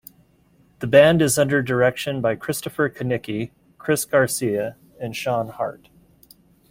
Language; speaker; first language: English; native; English